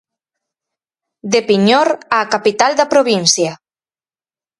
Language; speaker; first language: Galician; native; Galician